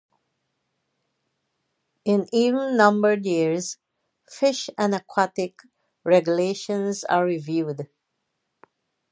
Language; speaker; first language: English; native; English